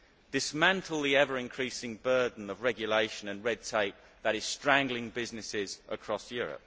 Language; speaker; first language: English; native; English